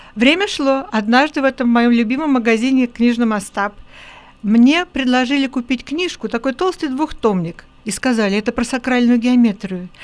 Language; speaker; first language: Russian; native; Russian